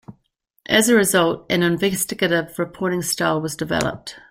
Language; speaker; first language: English; native; English